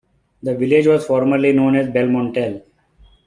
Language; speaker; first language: English; non-native, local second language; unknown